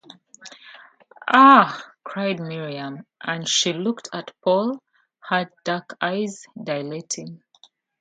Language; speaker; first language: English; native; English